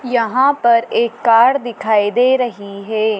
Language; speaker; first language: Hindi; native; Hindi